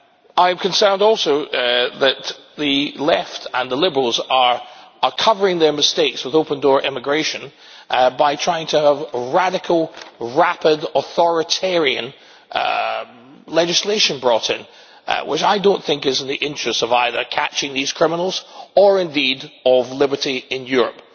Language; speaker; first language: English; native; English